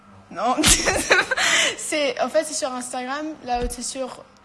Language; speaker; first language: French; early bilingual, heritage; French